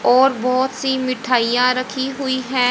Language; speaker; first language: Hindi; native; Hindi